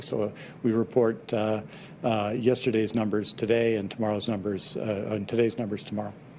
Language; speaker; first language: English; native; English